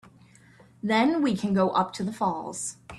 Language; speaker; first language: English; native; English